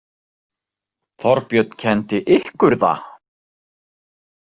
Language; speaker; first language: Icelandic; native; Icelandic